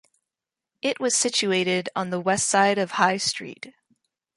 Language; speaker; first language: English; native; English